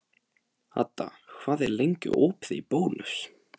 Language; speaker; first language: Icelandic; non-native, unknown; Polish